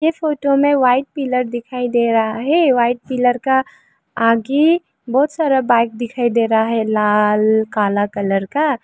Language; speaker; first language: Hindi; early bilingual, other home language; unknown